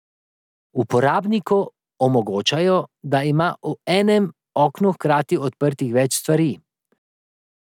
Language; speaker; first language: Slovenian; native; Slovenian